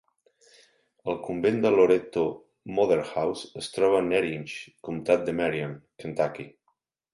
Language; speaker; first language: Catalan; native; Catalan